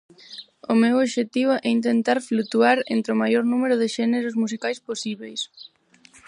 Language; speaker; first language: Galician; non-native, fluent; Spanish